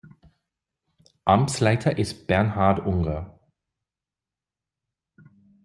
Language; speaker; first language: German; non-native, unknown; English